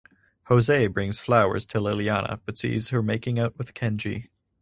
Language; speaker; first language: English; native; English